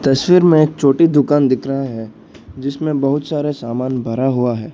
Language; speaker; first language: Hindi; non-native, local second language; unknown